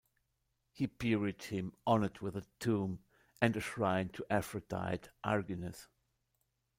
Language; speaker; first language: English; non-native, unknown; German